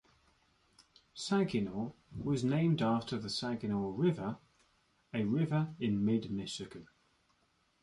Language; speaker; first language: English; native; English